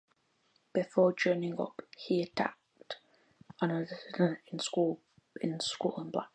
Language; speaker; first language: English; native; English